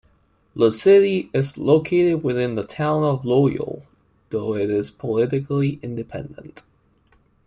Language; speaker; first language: English; non-native, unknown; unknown